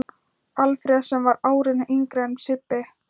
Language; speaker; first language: Icelandic; non-native, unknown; Thai